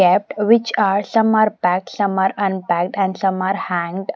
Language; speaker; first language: English; non-native, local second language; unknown